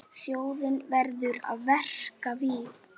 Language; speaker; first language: Icelandic; native; Icelandic